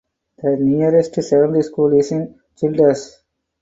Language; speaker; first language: English; non-native, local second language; Tamil